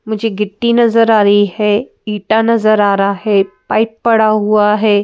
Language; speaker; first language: Hindi; native; Hindi